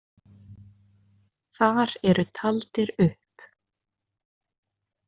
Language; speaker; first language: Icelandic; native; Icelandic